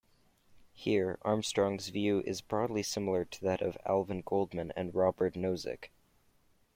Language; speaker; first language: English; native; English